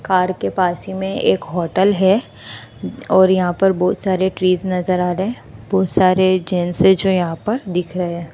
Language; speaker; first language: Hindi; non-native, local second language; Gujarati